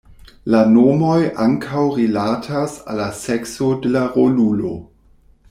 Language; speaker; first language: Esperanto; non-native, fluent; German